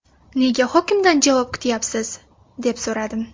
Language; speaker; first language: Uzbek; native; Uzbek